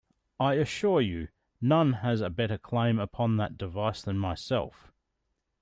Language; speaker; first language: English; native; English